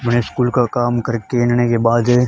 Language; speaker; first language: Hindi; native; Hindi